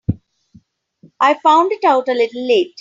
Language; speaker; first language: English; non-native, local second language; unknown